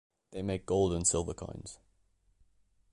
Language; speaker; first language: English; native; English